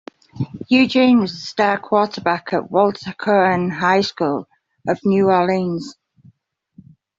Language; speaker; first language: English; native; English